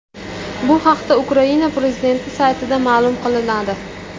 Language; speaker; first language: Uzbek; native; Uzbek